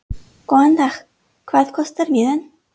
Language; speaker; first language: Icelandic; non-native, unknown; English